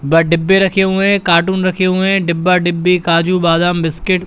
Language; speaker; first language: Hindi; native; Hindi